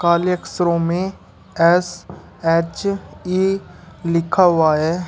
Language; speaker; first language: Hindi; native; Hindi